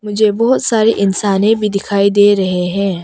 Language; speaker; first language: Hindi; non-native, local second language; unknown